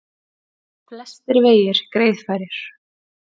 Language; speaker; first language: Icelandic; native; Icelandic